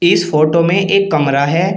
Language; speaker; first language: Hindi; native; Hindi